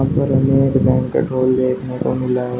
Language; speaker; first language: Hindi; native; Hindi